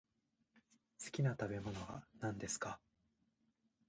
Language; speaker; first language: Japanese; native; Japanese